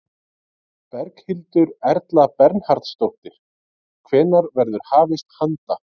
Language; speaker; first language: Icelandic; native; Icelandic